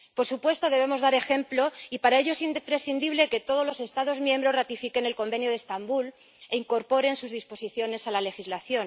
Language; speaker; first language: Spanish; native; Spanish